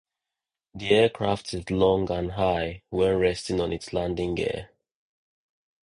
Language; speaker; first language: English; non-native, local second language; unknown